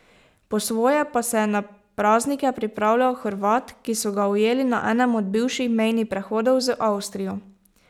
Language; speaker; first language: Slovenian; native; Slovenian